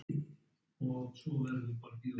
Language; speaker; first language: Icelandic; native; Icelandic